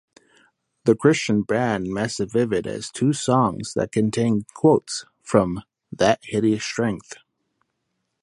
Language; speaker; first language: English; native; English